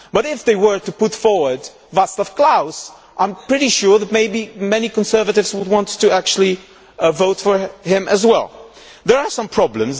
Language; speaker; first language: English; non-native, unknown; Polish